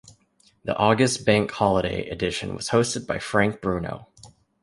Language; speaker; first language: English; native; English